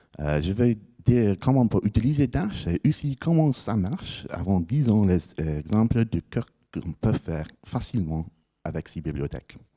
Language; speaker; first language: French; non-native, fluent; English